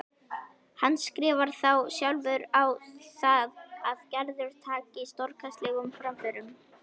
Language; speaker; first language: Icelandic; native; Icelandic